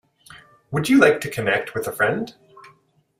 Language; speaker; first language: English; native; English